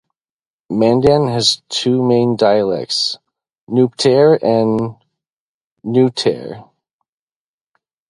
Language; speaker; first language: English; native; English